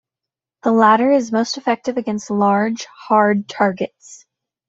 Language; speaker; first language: English; native; English